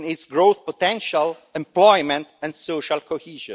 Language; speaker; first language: English; non-native, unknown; Italian